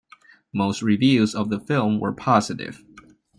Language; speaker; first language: English; non-native, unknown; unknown